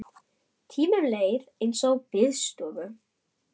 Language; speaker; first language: Icelandic; non-native, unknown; German